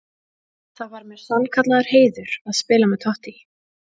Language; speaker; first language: Icelandic; native; Icelandic